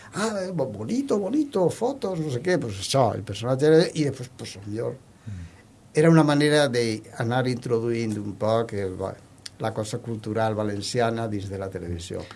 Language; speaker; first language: Catalan; non-native, local second language; Spanish